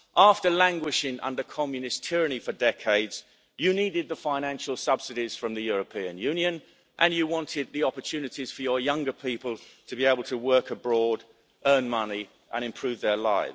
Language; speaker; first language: English; native; English